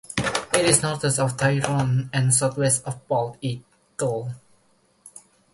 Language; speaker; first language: English; non-native, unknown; Indonesian